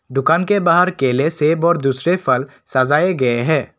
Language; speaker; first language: Hindi; non-native, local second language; Assamese